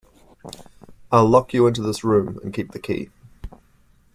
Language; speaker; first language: English; native; English